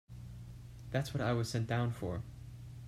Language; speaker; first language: English; native; English